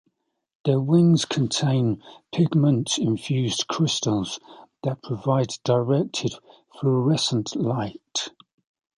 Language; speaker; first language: English; native; English